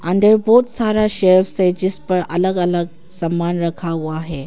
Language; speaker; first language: Hindi; non-native, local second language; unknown